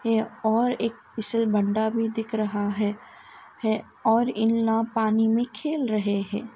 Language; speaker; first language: Hindi; non-native, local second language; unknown